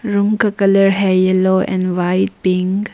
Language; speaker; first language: Hindi; early bilingual, other home language; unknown